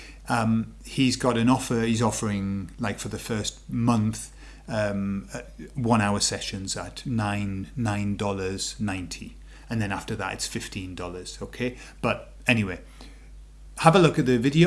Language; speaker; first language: English; native; English